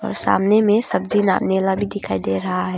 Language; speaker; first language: Hindi; non-native, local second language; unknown